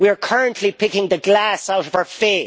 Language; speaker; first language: English; native; English